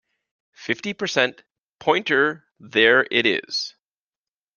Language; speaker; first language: English; native; English